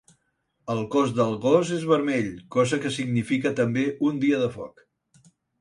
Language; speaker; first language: Catalan; non-native, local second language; Spanish